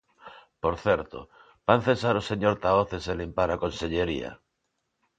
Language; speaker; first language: Galician; non-native, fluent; Spanish